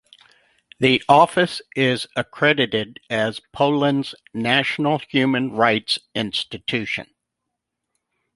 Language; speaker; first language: English; native; English